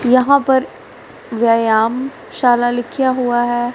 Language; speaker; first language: Hindi; non-native, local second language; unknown